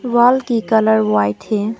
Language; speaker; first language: Hindi; early bilingual, other home language; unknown